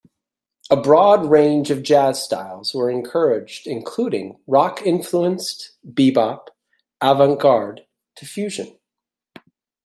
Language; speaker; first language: English; native; English